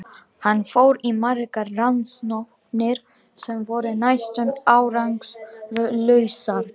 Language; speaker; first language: Icelandic; non-native, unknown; Romanian